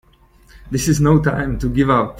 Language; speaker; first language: English; non-native, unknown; Czech